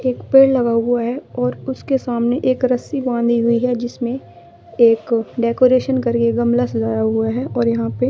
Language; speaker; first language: Hindi; native; Hindi